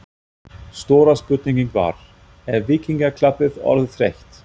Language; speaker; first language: Icelandic; non-native, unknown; German